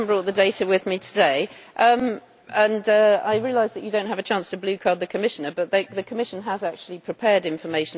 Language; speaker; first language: English; native; English